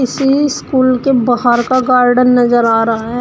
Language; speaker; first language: Hindi; native; Hindi